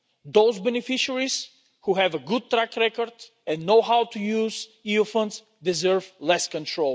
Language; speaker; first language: English; non-native, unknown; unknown